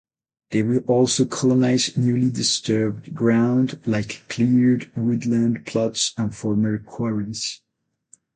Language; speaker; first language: English; non-native, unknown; Spanish